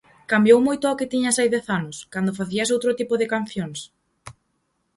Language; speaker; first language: Galician; native; Galician